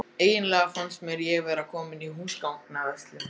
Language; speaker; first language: Icelandic; native; Icelandic